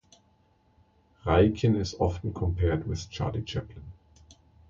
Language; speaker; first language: English; non-native, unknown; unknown